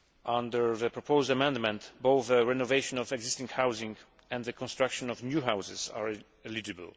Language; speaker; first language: English; non-native, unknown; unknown